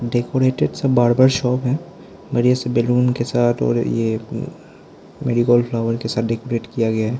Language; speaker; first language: Hindi; non-native, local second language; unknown